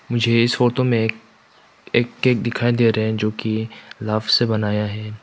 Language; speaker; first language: Hindi; non-native, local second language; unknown